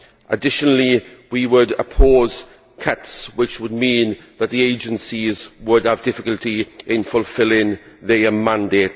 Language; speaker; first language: English; native; English